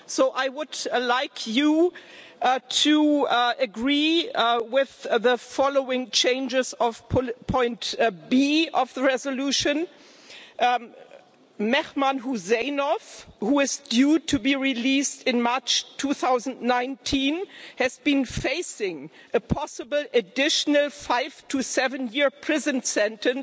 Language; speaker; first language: English; non-native, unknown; German